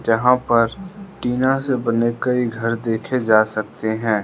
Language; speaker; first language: Hindi; non-native, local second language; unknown